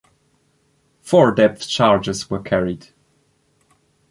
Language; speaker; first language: English; non-native, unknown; German